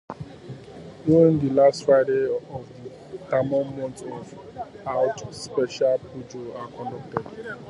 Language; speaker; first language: English; native; English